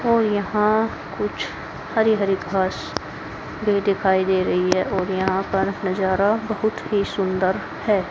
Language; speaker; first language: Hindi; native; Hindi